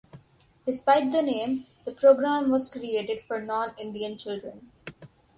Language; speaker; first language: English; non-native, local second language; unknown